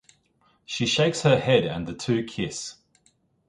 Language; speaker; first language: English; native; English